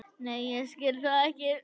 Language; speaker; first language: Icelandic; native; Icelandic